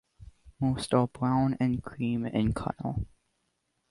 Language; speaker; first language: English; native; English